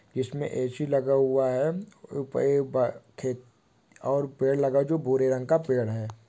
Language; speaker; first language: Hindi; non-native, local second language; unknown